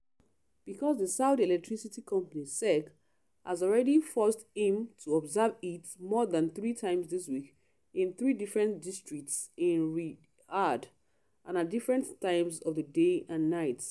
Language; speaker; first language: English; non-native, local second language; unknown